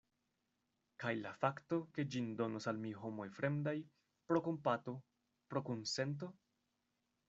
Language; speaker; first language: Esperanto; non-native, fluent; Spanish